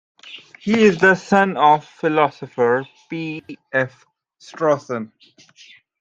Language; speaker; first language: English; native; English